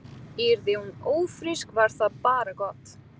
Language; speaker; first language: Icelandic; non-native, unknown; Portuguese